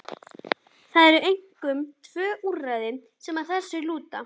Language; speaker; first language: Icelandic; native; Icelandic